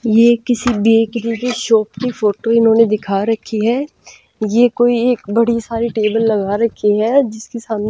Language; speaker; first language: Hindi; non-native, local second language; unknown